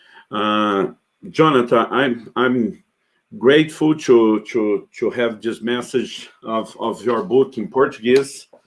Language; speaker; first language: English; non-native, learner; Portuguese